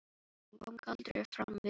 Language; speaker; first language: Icelandic; non-native, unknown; Filipino